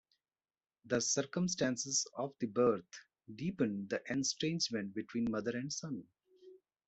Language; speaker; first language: English; non-native, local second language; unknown